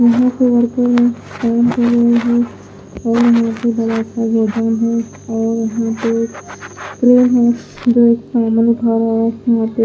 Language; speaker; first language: Hindi; non-native, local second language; Punjabi